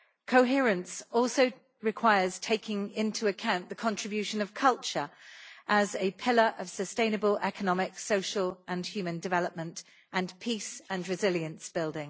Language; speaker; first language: English; native; English